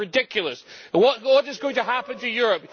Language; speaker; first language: English; native; English